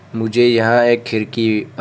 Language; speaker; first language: Hindi; non-native, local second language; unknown